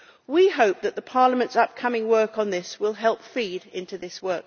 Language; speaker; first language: English; native; English